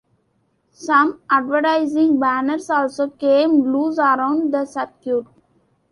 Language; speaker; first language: English; non-native, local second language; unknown